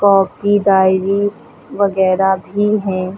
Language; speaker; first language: Hindi; native; Hindi